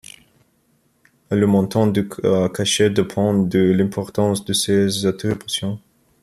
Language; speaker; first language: French; non-native, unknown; Bulgarian